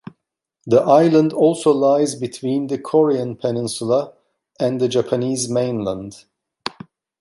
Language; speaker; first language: English; non-native, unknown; Turkish